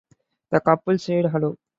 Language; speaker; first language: English; non-native, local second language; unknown